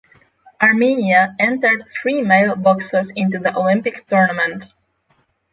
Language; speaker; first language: English; non-native, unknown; Polish